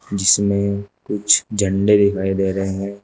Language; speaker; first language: Hindi; native; Hindi